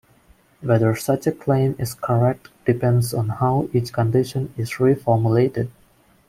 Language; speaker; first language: English; non-native, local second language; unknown